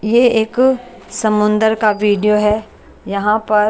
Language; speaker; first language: Hindi; non-native, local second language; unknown